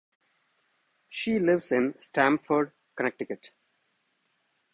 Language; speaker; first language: English; non-native, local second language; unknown